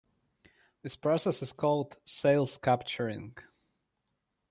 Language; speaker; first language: English; non-native, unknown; Russian